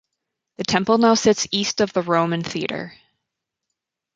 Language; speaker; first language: English; native; English